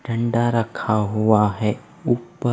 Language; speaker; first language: Hindi; non-native, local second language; Punjabi